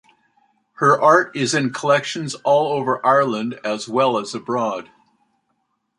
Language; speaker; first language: English; native; English